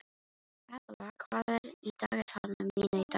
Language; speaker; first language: Icelandic; non-native, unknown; Filipino